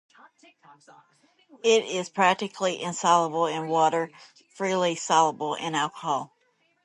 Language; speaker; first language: English; native; English